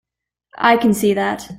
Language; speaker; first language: English; native; English